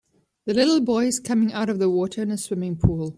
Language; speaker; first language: English; native; English